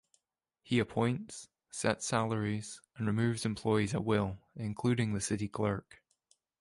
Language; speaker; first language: English; native; English